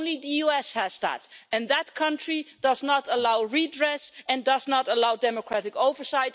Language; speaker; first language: English; non-native, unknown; Dutch